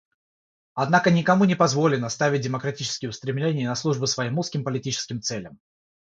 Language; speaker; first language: Russian; non-native, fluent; Georgian